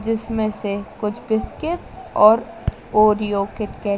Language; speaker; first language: Hindi; native; Hindi